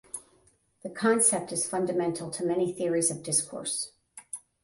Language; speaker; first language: English; native; English